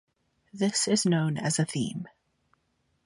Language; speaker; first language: English; native; English